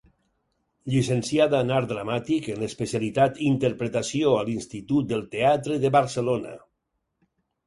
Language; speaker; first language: Catalan; native; Catalan